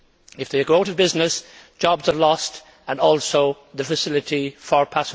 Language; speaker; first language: English; native; English